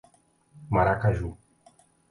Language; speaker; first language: Portuguese; native; Portuguese